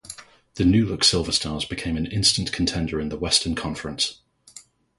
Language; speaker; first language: English; native; English